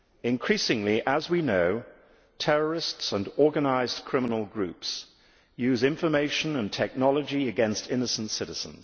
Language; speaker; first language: English; native; English